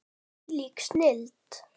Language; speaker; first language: Icelandic; native; Icelandic